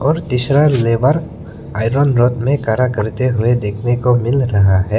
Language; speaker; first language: Hindi; non-native, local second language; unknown